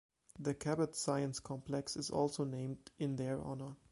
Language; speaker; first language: English; non-native, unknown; German